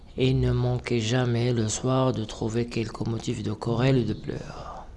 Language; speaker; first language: French; non-native, local second language; Arabic